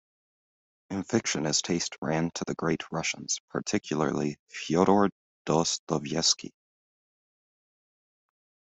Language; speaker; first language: English; native; English